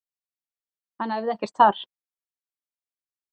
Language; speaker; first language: Icelandic; native; Icelandic